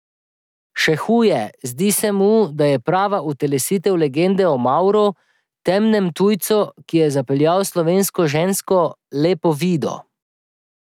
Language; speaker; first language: Slovenian; native; Slovenian